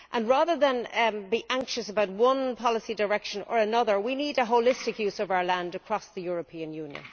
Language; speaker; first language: English; native; English